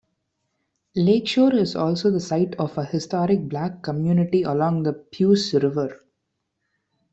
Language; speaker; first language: English; non-native, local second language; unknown